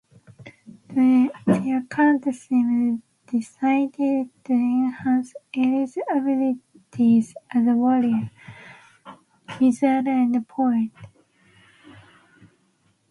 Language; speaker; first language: English; non-native, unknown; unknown